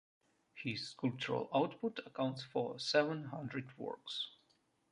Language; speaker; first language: English; non-native, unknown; Russian